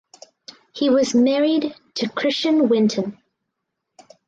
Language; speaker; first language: English; native; English